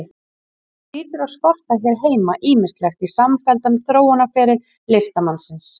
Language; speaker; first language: Icelandic; native; Icelandic